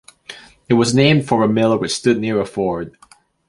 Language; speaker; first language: English; non-native, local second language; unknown